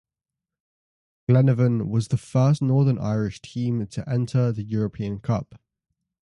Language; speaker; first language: English; native; English